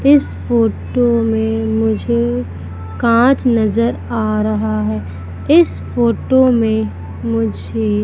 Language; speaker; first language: Hindi; native; Hindi